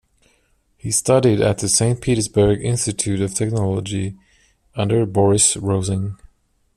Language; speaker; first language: English; non-native, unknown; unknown